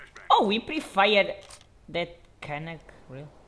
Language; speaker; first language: English; non-native, learner; Portuguese